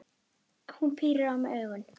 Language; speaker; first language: Icelandic; native; Icelandic